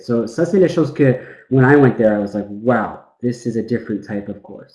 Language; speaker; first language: English; native; English